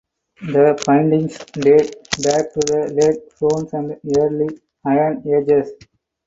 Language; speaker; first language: English; non-native, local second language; Tamil